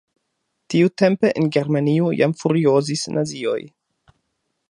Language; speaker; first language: Esperanto; non-native, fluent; German